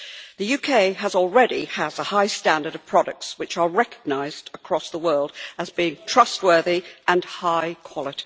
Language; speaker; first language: English; native; English